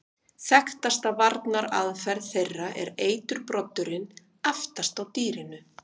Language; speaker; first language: Icelandic; native; Icelandic